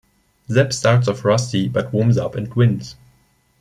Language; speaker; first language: English; non-native, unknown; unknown